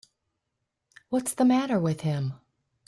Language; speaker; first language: English; native; English